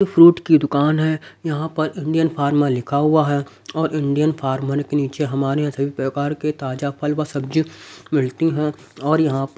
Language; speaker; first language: Hindi; native; Hindi